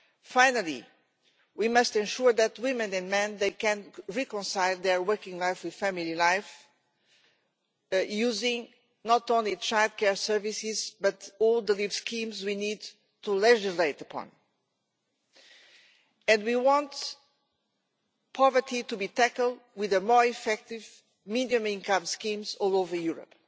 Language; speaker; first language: English; non-native, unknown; Portuguese